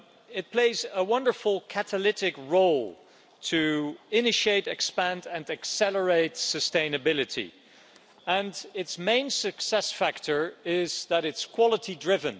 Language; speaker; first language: English; non-native, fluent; Dutch